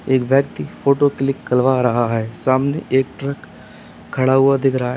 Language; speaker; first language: Hindi; native; Hindi